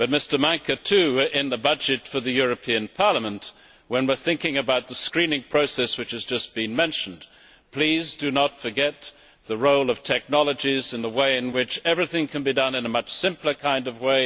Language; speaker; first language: English; native; English